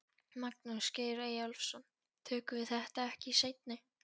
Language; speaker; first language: Icelandic; non-native, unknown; Polish